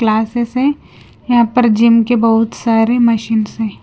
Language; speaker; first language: Hindi; non-native, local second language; Punjabi